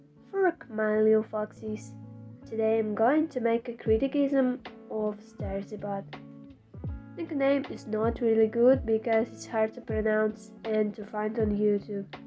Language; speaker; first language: English; non-native, learner; Russian